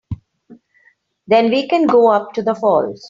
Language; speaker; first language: English; non-native, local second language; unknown